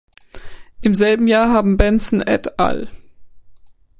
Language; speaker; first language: German; native; German